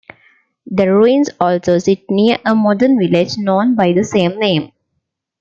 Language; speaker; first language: English; non-native, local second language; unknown